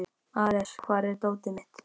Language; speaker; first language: Icelandic; native; Icelandic